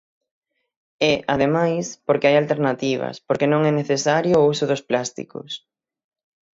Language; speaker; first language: Galician; native; Galician